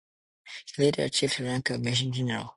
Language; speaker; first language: English; non-native, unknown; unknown